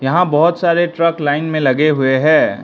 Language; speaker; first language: Hindi; non-native, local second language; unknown